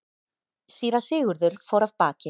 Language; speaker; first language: Icelandic; native; Icelandic